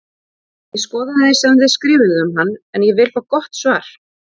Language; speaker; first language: Icelandic; native; Icelandic